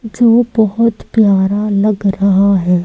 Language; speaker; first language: Hindi; native; Hindi